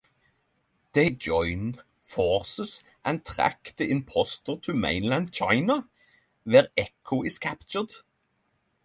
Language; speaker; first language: English; non-native, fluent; Norwegian